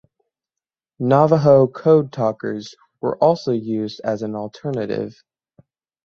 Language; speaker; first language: English; native; English